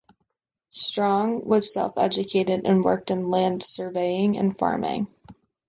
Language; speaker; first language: English; native; English